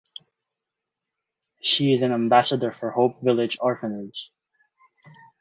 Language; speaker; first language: English; non-native, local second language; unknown